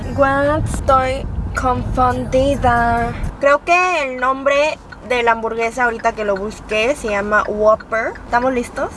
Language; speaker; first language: Spanish; early bilingual, other home language; Korean